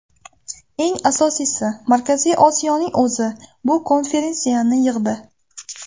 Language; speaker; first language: Uzbek; native; Uzbek